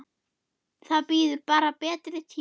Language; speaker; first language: Icelandic; non-native, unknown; German